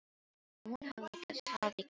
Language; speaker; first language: Icelandic; non-native, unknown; Filipino